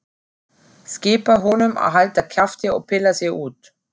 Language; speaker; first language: Icelandic; non-native, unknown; German